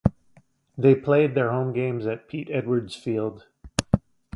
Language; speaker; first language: English; native; English